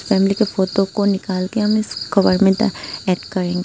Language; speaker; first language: Hindi; non-native, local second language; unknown